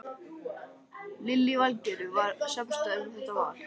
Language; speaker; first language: Icelandic; native; Icelandic